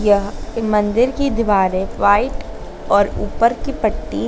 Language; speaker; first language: Hindi; native; Hindi